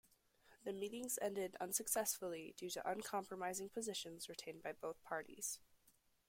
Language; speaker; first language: English; native; English